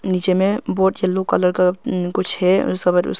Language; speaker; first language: Hindi; early bilingual, other home language; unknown